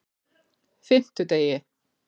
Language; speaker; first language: Icelandic; native; Icelandic